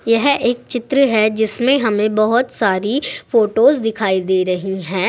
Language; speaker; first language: Hindi; native; Hindi